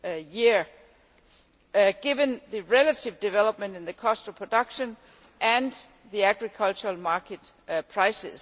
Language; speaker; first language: English; non-native, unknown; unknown